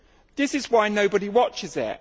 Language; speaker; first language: English; native; English